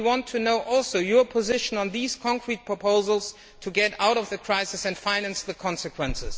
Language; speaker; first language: English; non-native, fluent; German